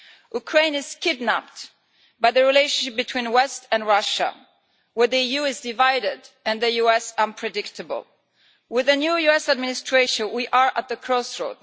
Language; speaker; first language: English; non-native, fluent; Italian